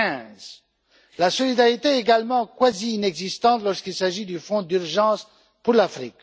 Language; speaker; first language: French; non-native, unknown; Romanian